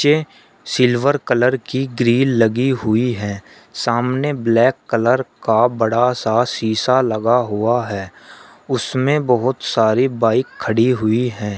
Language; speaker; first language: Hindi; native; Hindi